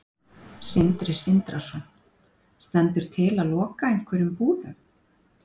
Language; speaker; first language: Icelandic; native; Icelandic